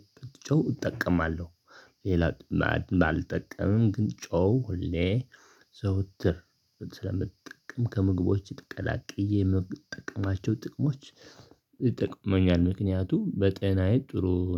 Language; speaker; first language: Amharic; non-native, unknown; Tigrinya